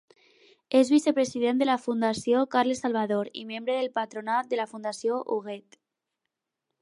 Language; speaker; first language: Catalan; non-native, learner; Spanish